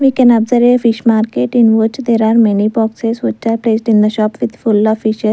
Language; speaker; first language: English; non-native, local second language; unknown